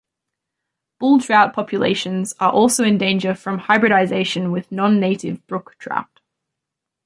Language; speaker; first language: English; native; English